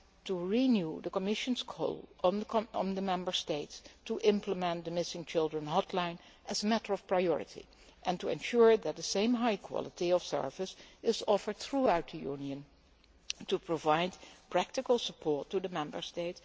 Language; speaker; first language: English; non-native, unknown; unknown